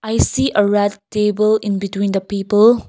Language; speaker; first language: English; non-native, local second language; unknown